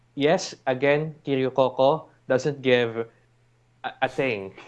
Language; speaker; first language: English; non-native, local second language; Filipino